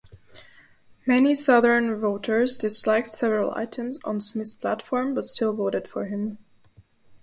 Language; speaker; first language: English; non-native, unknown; Slovak